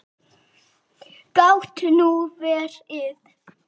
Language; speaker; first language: Icelandic; native; Icelandic